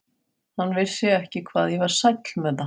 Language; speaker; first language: Icelandic; non-native, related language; Faroese